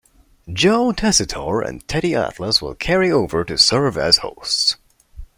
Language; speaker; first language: English; non-native, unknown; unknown